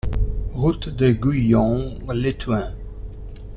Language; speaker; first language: French; non-native, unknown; Italian